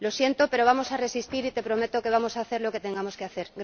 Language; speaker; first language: Spanish; native; Spanish